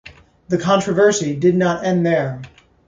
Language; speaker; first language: English; native; English